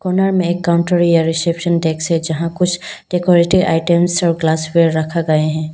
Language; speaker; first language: Hindi; non-native, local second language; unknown